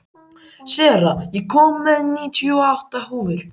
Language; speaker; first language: Icelandic; native; Icelandic